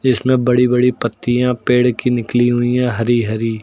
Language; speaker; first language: Hindi; native; Hindi